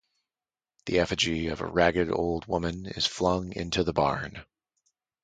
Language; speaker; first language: English; native; English